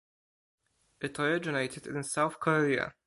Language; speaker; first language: English; non-native, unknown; Polish